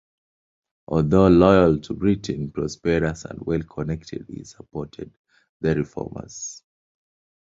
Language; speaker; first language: English; non-native, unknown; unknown